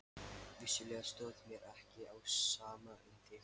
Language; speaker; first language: Icelandic; non-native, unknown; Lithuanian